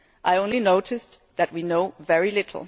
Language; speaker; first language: English; non-native, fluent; German